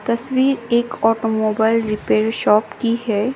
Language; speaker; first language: Hindi; non-native, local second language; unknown